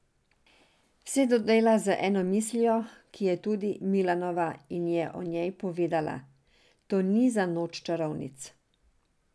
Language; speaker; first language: Slovenian; non-native, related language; Serbian